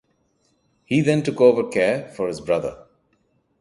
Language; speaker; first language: English; non-native, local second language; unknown